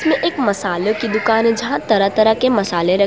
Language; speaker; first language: Hindi; non-native, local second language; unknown